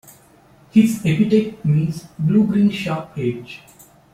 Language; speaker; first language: English; non-native, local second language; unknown